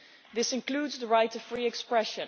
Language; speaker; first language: English; non-native, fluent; Dutch